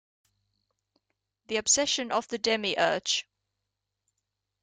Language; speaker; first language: English; native; English